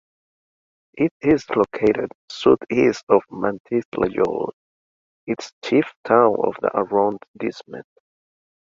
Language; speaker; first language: English; native; English